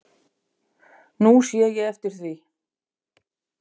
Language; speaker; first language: Icelandic; native; Icelandic